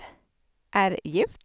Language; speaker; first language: Norwegian; non-native, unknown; Hungarian